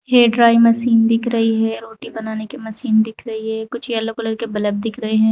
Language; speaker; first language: Hindi; native; Hindi